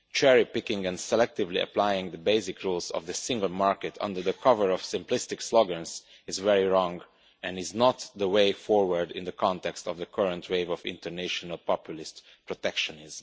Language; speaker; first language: English; non-native, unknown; Romanian